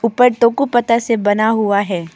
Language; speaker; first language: Hindi; non-native, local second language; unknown